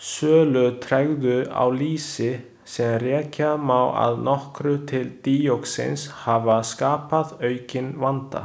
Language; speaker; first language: Icelandic; non-native, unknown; Chinese